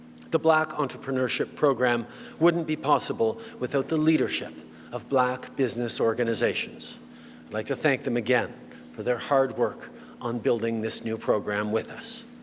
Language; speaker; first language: English; native; English